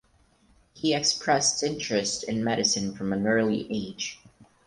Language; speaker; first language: English; non-native, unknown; Portuguese